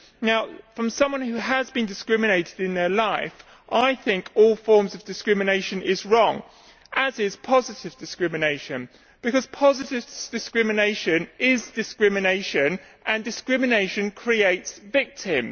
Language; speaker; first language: English; native; English